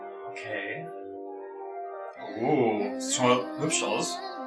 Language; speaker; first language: German; native; German